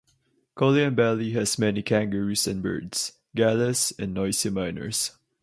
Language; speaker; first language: English; non-native, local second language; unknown